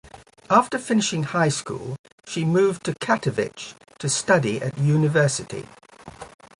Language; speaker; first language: English; native; English